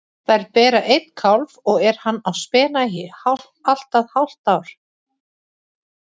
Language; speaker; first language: Icelandic; native; Icelandic